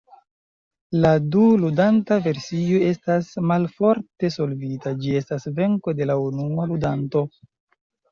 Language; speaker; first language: Esperanto; non-native, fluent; Chinese